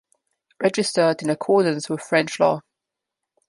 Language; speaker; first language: English; non-native, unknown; Slovenian